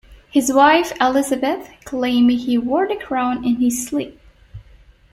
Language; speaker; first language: English; non-native, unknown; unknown